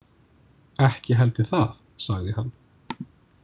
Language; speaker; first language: Icelandic; non-native, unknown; English